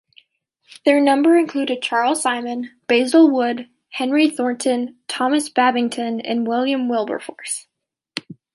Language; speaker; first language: English; native; English